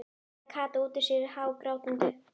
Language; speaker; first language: Icelandic; native; Icelandic